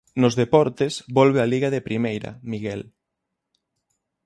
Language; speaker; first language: Galician; native; Galician